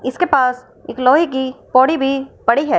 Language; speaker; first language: Hindi; non-native, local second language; Punjabi